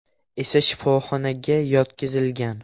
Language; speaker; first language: Uzbek; non-native, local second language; Russian